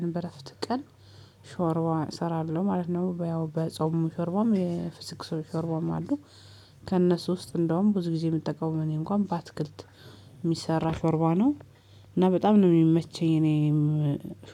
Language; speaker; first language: Amharic; native; Amharic